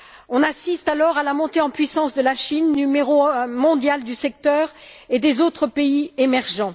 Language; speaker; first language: French; native; French